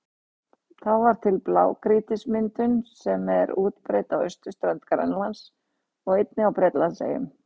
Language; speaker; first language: Icelandic; native; Icelandic